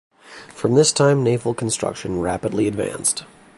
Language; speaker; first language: English; native; English